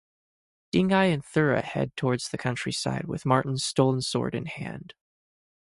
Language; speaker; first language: English; native; English